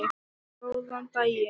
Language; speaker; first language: Icelandic; non-native, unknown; Thai